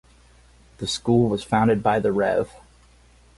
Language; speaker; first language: English; native; English